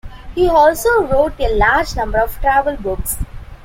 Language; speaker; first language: English; non-native, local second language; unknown